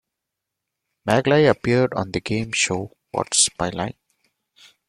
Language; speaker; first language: English; non-native, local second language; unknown